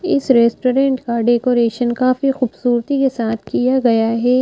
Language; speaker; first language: Hindi; native; Hindi